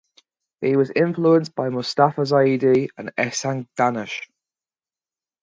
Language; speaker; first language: English; native; English